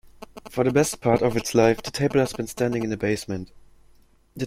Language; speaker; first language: English; non-native, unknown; German